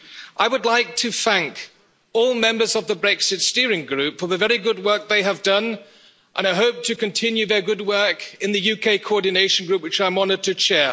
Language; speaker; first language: English; non-native, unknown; German